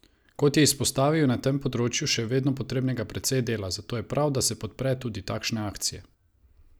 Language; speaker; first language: Slovenian; non-native, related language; Croatian